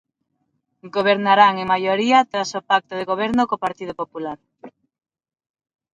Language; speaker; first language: Galician; non-native, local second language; Spanish